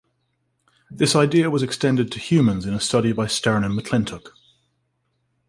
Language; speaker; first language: English; native; English